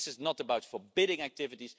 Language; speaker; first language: English; non-native, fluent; Dutch